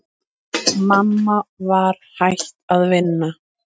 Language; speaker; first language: Icelandic; native; Icelandic